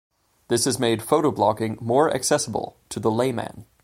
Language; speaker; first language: English; native; English